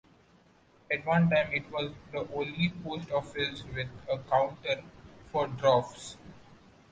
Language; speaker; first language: English; non-native, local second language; Marathi